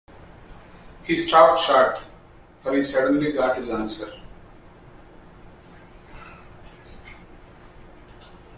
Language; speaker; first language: English; non-native, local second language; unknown